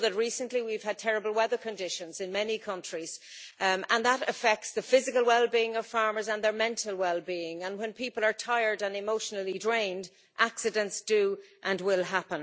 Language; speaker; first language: English; native; English